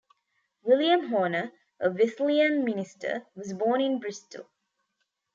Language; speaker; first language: English; non-native, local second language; Tamil